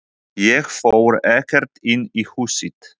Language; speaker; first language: Icelandic; non-native, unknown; Polish